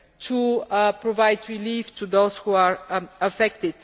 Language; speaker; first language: English; non-native, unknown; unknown